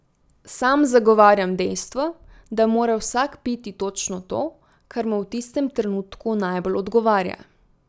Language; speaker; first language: Slovenian; native; Slovenian